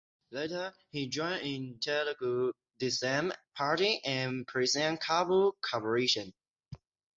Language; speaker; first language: English; non-native, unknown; Chinese